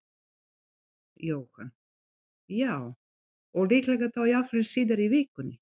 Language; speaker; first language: Icelandic; non-native, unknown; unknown